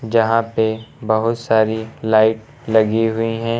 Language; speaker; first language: Hindi; native; Hindi